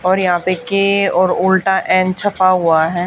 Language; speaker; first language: Hindi; native; Hindi